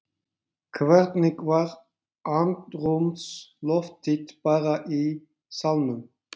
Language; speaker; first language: Icelandic; non-native, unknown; Turkish